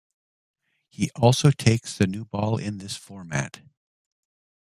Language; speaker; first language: English; native; English